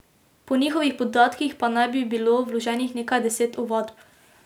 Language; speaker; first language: Slovenian; native; Slovenian